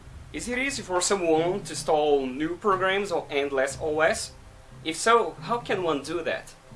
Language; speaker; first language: English; non-native, fluent; Portuguese